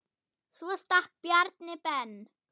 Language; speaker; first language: Icelandic; non-native, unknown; German